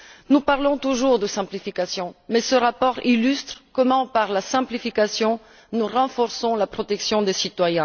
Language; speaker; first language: French; non-native, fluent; Bulgarian